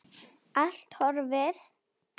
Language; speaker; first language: Icelandic; non-native, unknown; Slovak